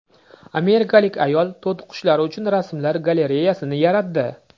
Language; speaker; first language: Uzbek; native; Uzbek